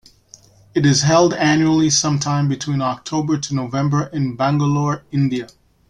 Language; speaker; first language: English; native; English